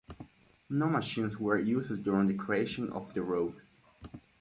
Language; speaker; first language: English; non-native, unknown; Spanish